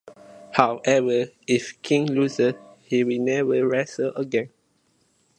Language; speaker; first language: English; non-native, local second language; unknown